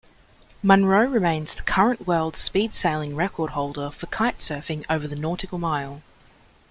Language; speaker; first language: English; native; English